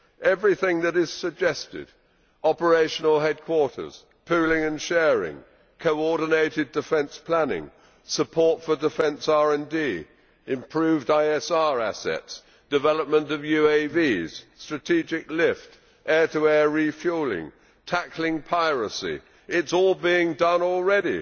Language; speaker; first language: English; native; English